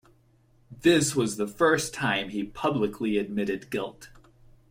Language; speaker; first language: English; native; English